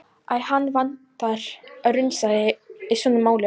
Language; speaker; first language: Icelandic; non-native, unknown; Polish